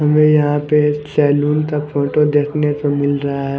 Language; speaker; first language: Hindi; non-native, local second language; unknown